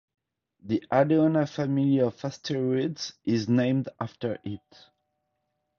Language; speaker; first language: English; non-native, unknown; French